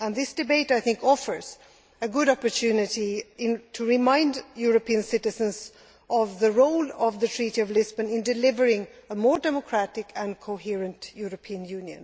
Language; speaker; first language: English; non-native, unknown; Swedish